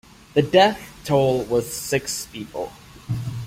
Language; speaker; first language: English; non-native, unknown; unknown